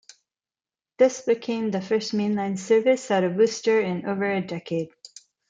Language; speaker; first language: English; non-native, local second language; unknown